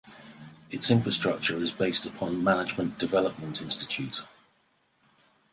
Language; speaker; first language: English; native; English